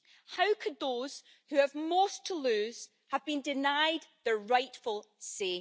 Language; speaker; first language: English; native; English